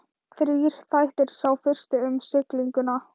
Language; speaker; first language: Icelandic; non-native, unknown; Thai